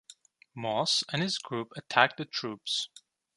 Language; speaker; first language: English; non-native, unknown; Turkish